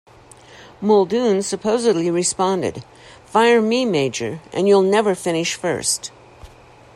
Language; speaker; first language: English; native; English